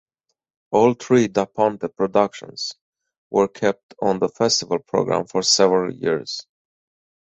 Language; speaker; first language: English; native; English